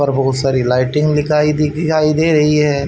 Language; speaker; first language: Hindi; native; Hindi